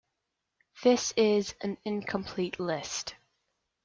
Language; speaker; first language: English; native; English